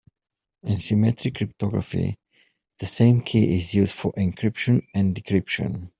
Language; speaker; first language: English; native; English